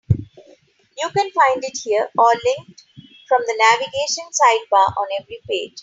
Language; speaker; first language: English; non-native, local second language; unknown